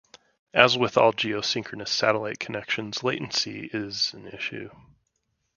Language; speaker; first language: English; native; English